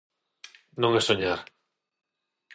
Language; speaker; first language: Galician; non-native, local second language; Spanish